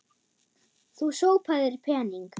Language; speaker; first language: Icelandic; non-native, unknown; German